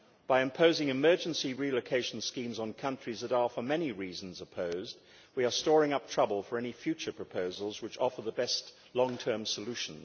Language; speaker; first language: English; native; English